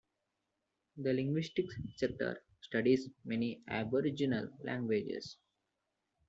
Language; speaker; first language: English; non-native, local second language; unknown